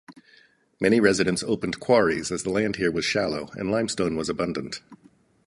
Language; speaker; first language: English; native; English